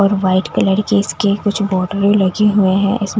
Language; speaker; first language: Hindi; native; Hindi